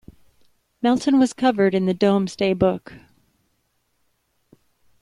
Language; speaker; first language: English; native; English